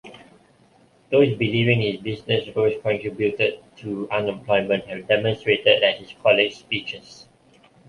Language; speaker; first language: English; non-native, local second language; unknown